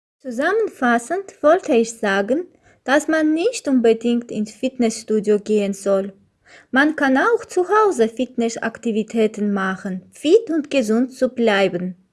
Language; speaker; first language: German; non-native, learner; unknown